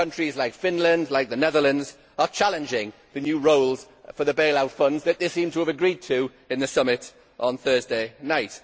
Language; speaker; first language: English; native; English